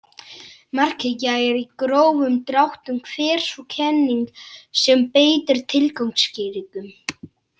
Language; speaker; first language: Icelandic; non-native, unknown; Polish